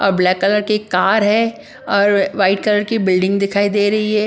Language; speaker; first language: Hindi; non-native, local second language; Punjabi